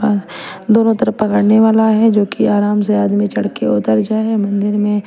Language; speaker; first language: Hindi; non-native, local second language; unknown